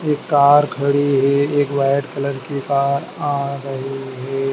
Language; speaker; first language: Hindi; native; Hindi